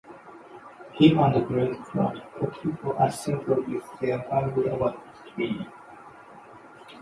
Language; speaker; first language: English; non-native, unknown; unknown